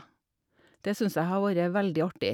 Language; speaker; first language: Norwegian; native; Norwegian